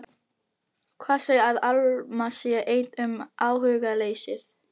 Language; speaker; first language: Icelandic; non-native, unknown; Filipino